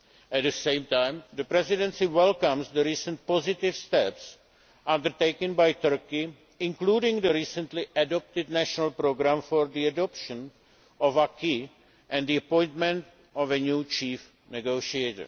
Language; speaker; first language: English; non-native, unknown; Czech